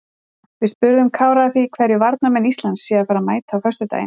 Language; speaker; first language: Icelandic; native; Icelandic